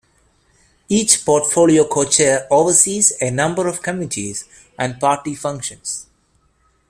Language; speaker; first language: English; non-native, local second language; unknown